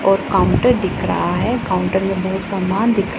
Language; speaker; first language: Hindi; non-native, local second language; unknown